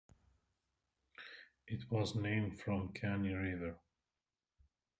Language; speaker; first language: English; native; English